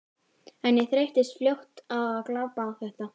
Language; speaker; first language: Icelandic; native; Icelandic